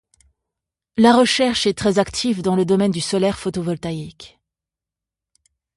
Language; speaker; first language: French; native; French